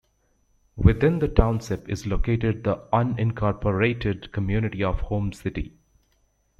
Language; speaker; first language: English; native; English